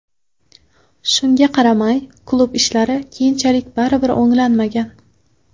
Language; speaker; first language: Uzbek; non-native, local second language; Kara-Kalpak